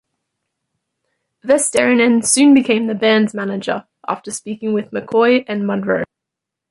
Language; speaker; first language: English; native; English